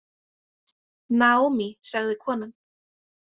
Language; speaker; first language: Icelandic; native; Icelandic